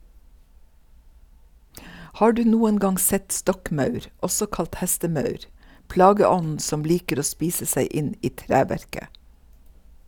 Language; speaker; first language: Norwegian; native; Norwegian